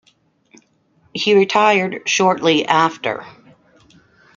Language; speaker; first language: English; native; English